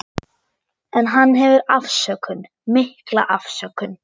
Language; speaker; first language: Icelandic; non-native, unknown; German